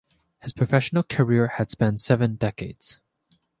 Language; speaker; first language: English; native; English